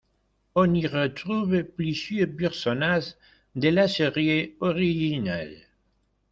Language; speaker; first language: French; non-native, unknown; Spanish